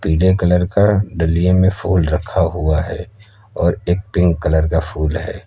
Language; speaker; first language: Hindi; native; Hindi